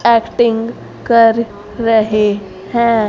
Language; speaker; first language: Hindi; native; Hindi